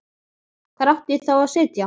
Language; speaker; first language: Icelandic; native; Icelandic